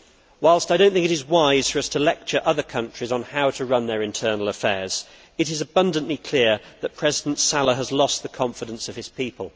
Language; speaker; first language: English; native; English